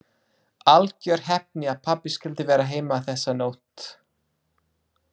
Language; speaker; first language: Icelandic; non-native, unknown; English